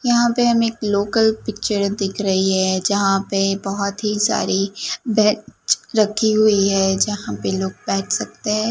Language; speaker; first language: Hindi; non-native, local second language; Gujarati